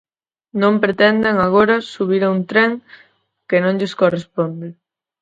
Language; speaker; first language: Galician; native; Galician